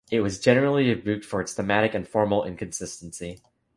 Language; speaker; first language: English; native; English